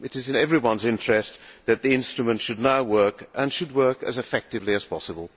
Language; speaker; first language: English; non-native, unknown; Hungarian